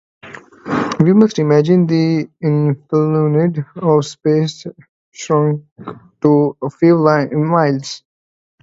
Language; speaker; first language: English; non-native, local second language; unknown